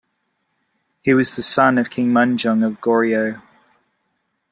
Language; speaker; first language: English; native; English